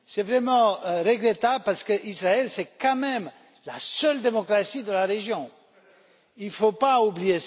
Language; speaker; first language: French; non-native, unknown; Romanian